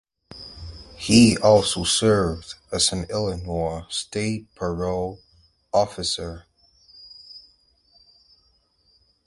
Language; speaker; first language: English; native; English